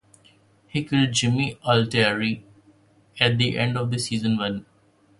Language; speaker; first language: English; non-native, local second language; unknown